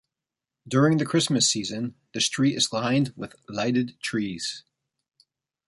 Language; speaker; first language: English; native; English